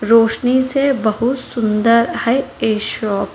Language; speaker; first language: Hindi; non-native, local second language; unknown